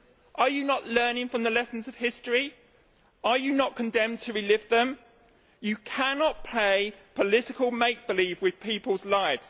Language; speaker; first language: English; native; English